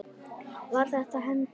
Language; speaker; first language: Icelandic; native; Icelandic